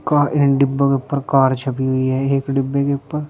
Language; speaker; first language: Hindi; native; Hindi